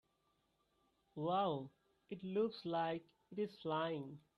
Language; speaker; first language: English; non-native, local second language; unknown